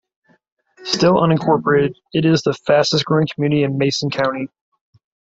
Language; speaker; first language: English; native; English